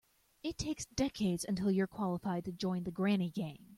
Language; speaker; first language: English; native; English